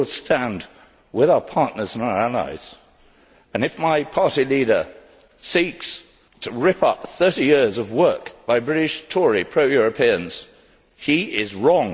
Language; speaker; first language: English; native; English